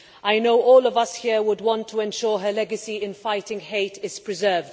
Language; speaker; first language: English; non-native, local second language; Maltese